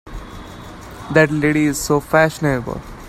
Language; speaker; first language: English; non-native, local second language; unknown